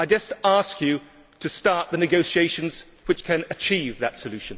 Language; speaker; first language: English; native; English